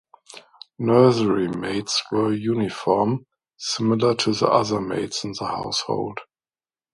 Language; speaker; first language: English; non-native, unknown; German